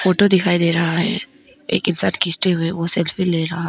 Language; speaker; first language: Hindi; non-native, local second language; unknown